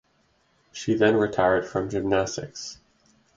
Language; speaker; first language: English; native; English